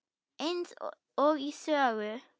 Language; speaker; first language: Icelandic; non-native, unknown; German